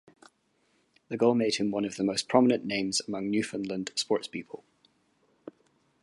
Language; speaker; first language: English; native; English